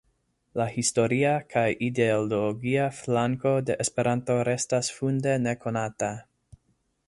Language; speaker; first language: Esperanto; non-native, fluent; English